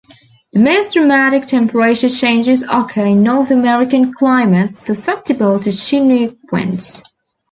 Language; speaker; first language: English; native; English